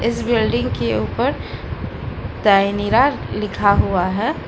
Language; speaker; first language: Hindi; native; Hindi